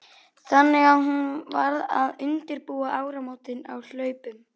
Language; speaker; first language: Icelandic; native; Icelandic